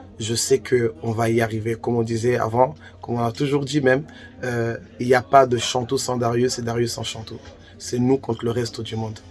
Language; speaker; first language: French; non-native, local second language; Kinyarwanda